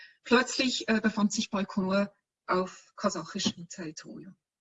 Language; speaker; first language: German; native; German